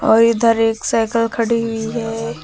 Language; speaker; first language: Hindi; native; Hindi